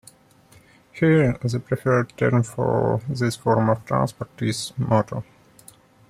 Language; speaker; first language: English; non-native, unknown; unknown